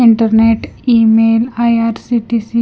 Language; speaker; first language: Hindi; non-native, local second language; Punjabi